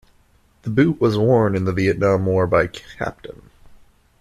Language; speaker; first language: English; native; English